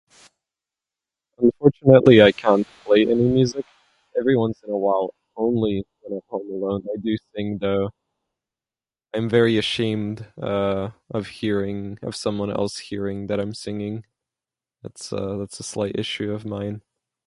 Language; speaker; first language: English; non-native, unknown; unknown